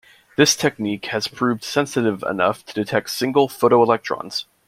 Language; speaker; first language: English; native; English